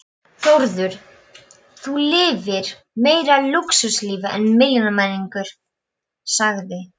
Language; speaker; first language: Icelandic; non-native, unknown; Polish